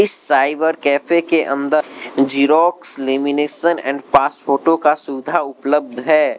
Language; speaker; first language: Hindi; non-native, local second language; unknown